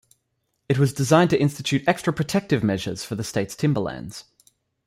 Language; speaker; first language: English; native; English